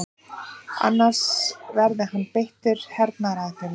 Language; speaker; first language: Icelandic; native; Icelandic